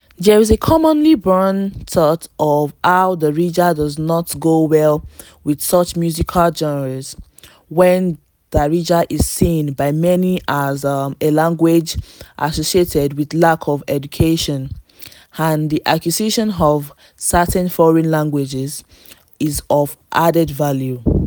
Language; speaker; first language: English; non-native, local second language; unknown